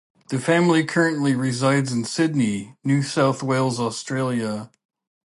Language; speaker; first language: English; native; English